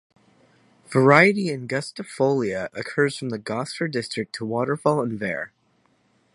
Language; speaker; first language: English; native; English